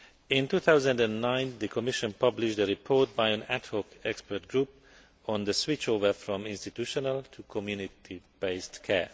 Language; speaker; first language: English; non-native, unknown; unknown